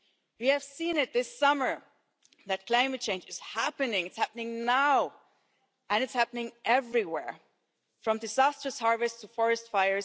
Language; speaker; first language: English; non-native, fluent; German